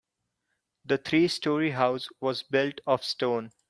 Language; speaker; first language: English; non-native, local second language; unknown